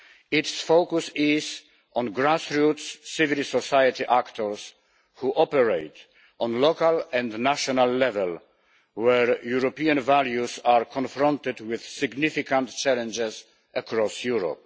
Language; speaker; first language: English; non-native, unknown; Polish